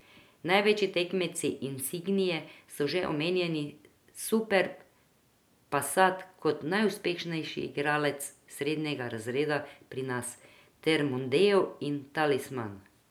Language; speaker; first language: Slovenian; non-native, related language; Croatian